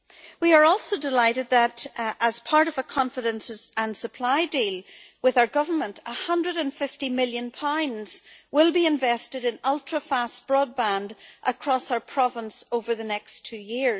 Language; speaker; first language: English; native; English